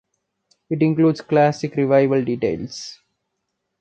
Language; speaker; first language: English; non-native, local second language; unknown